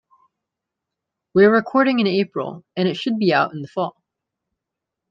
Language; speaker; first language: English; native; English